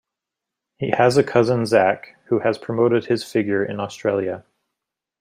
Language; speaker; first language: English; native; English